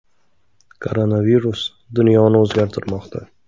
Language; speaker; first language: Uzbek; native; Uzbek